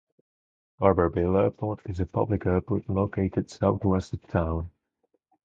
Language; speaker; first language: English; non-native, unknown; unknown